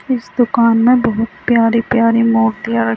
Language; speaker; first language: Hindi; native; Hindi